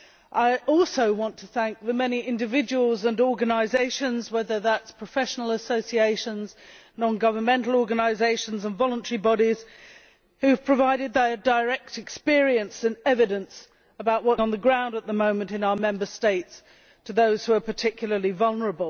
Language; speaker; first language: English; native; English